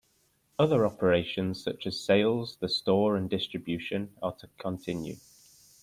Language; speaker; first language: English; native; English